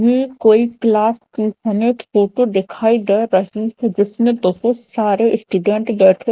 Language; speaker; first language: Hindi; native; Hindi